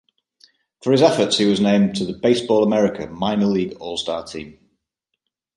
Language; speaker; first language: English; native; English